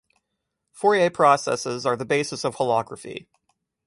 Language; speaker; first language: English; native; English